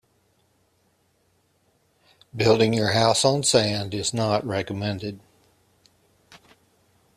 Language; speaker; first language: English; native; English